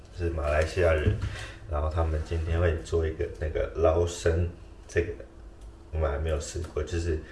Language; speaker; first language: Chinese; native; Chinese